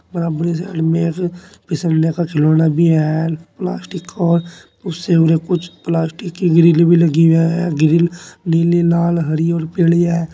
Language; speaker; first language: Hindi; native; Hindi